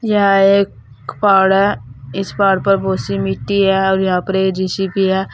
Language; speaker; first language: Hindi; native; Hindi